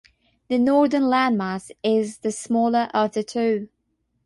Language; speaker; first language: English; non-native, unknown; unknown